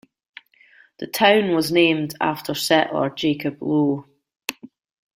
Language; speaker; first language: English; native; English